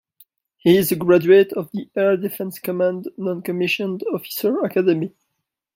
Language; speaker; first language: English; non-native, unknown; French